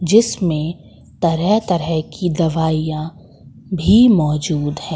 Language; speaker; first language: Hindi; native; Hindi